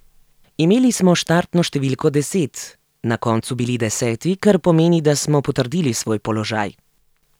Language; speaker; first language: Slovenian; native; Slovenian